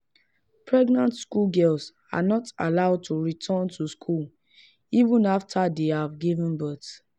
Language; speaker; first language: English; non-native, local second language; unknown